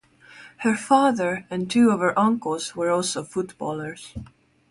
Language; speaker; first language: English; non-native, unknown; Estonian